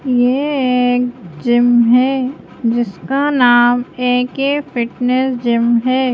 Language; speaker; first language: Hindi; native; Hindi